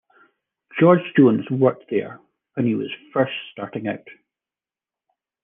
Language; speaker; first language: English; native; English